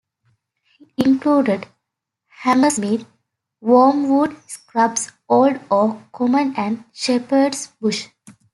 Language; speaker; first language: English; native; English